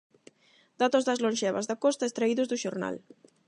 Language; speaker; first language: Galician; non-native, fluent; Spanish